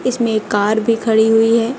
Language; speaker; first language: Hindi; native; Hindi